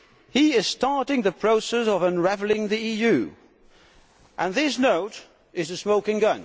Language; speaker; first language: English; non-native, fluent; Dutch